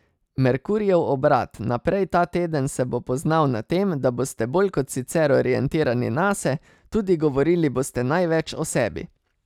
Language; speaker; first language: Slovenian; native; Slovenian